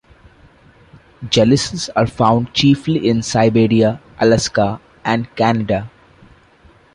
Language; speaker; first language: English; non-native, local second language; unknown